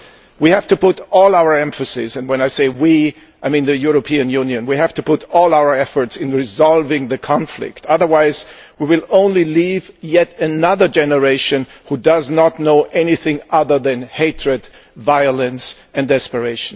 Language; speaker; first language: English; non-native, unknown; German